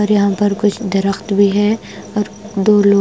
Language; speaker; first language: Hindi; non-native, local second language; Punjabi